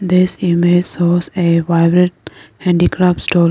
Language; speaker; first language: English; non-native, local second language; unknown